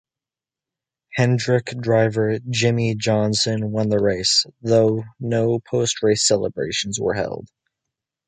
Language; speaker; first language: English; native; English